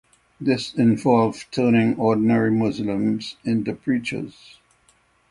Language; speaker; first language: English; native; English